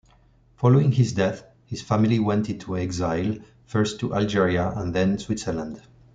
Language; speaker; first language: English; non-native, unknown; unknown